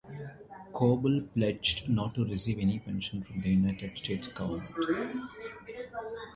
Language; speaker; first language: English; non-native, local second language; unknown